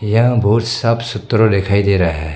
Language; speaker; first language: Hindi; non-native, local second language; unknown